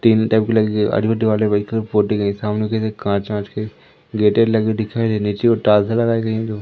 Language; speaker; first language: Hindi; native; Hindi